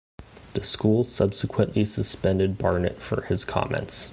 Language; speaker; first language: English; native; English